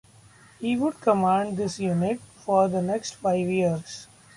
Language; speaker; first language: English; non-native, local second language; Marathi